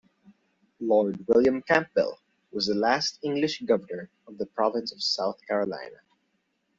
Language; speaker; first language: English; non-native, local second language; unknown